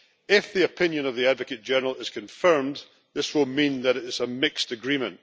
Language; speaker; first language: English; native; English